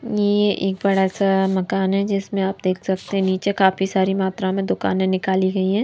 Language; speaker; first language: Hindi; native; Hindi